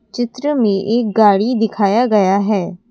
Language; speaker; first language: Hindi; non-native, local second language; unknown